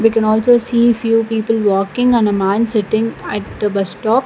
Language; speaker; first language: English; non-native, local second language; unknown